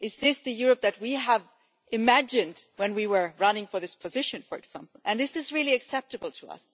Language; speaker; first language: English; non-native, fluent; German